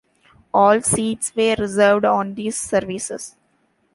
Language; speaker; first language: English; non-native, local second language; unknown